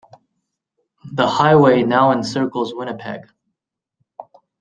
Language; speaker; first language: English; native; English